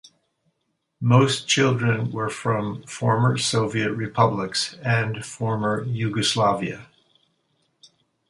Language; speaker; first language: English; native; English